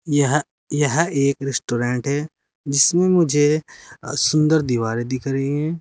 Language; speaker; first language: Hindi; native; Hindi